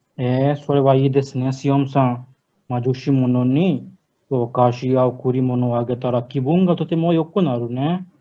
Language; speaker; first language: Japanese; non-native, learner; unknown